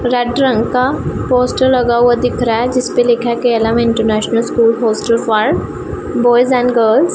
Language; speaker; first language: Hindi; non-native, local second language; Punjabi